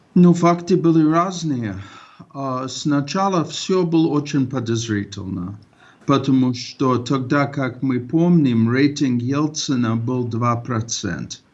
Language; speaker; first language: Russian; non-native, fluent; English